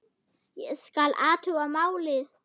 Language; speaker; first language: Icelandic; non-native, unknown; German